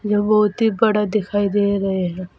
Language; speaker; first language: Hindi; native; Hindi